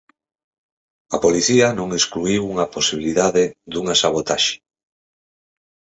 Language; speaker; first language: Galician; native; Galician